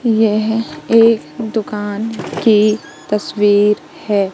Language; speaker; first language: Hindi; native; Hindi